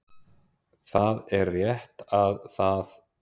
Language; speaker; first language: Icelandic; native; Icelandic